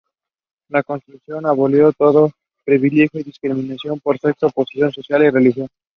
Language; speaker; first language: English; non-native, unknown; Spanish